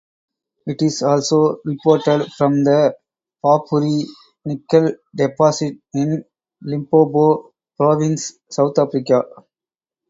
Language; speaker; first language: English; non-native, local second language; Tamil